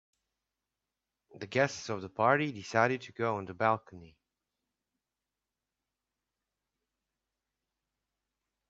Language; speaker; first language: English; native; English